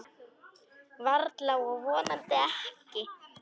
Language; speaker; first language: Icelandic; non-native, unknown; Polish